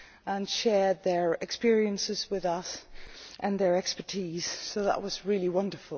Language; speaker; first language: English; non-native, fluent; Dutch